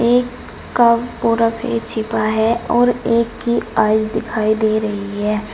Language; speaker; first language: Hindi; native; Hindi